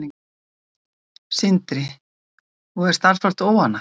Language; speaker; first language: Icelandic; native; Icelandic